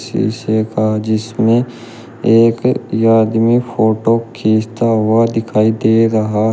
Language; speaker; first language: Hindi; native; Hindi